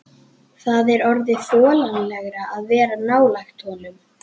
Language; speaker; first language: Icelandic; native; Icelandic